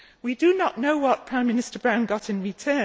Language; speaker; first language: English; native; English